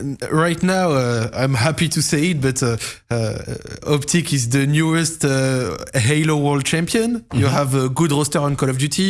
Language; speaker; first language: English; non-native, fluent; French